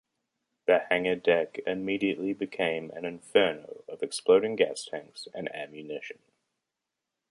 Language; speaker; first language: English; native; English